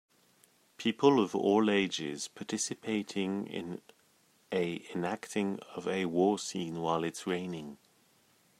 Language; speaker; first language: English; native; English